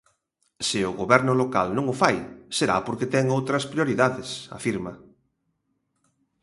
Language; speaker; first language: Galician; native; Galician